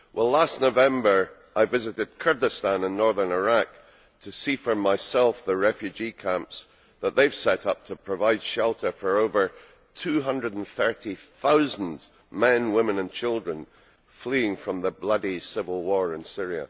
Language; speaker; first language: English; native; English